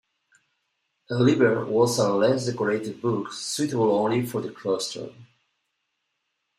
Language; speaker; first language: English; non-native, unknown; Spanish